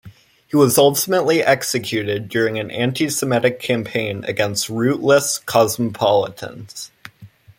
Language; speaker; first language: English; native; English